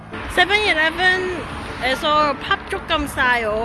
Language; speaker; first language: Korean; non-native, learner; English